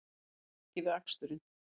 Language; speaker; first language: Icelandic; native; Icelandic